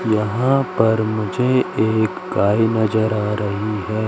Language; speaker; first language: Hindi; native; Hindi